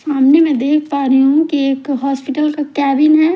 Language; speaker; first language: Hindi; non-native, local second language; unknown